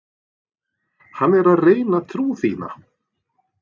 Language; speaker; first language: Icelandic; non-native, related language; Norwegian